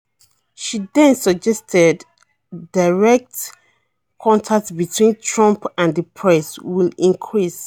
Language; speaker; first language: English; non-native, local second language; Yoruba